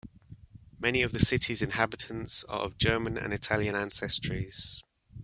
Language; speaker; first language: English; native; English